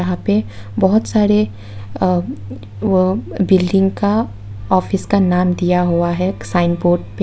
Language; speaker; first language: Hindi; non-native, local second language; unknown